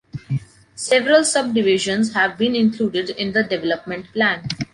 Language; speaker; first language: English; non-native, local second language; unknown